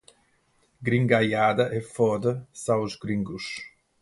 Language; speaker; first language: Portuguese; non-native, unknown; English